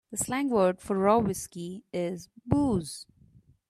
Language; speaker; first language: English; non-native, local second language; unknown